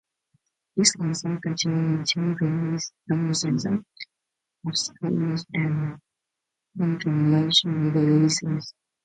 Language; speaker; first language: English; native; English